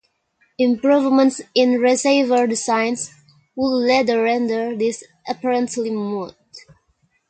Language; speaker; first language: English; non-native, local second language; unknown